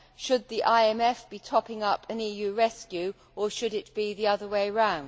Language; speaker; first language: English; native; English